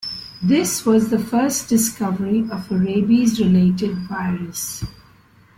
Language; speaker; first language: English; non-native, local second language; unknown